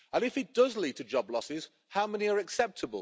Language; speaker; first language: English; native; English